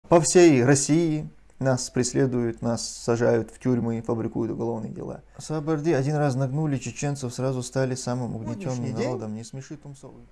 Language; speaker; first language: Russian; non-native, local second language; Chechen